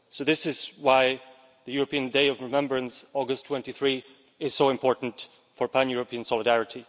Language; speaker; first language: English; non-native, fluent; Slovak